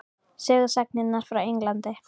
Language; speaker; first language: Icelandic; native; Icelandic